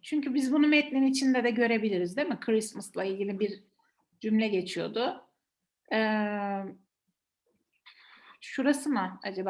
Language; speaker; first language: Turkish; native; Turkish